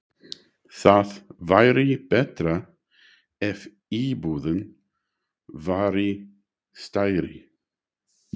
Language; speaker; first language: Icelandic; non-native, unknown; English